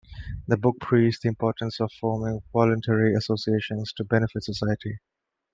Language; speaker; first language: English; non-native, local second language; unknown